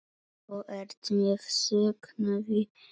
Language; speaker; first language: Icelandic; non-native, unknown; Polish